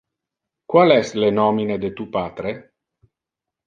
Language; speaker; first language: Interlingua; non-native, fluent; Italian